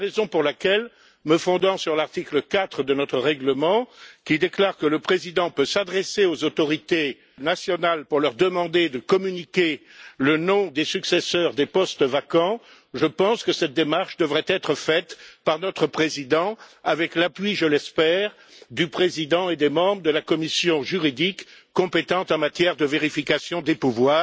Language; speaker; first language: French; native; French